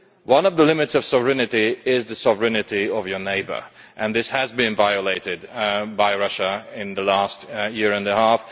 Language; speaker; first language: English; non-native, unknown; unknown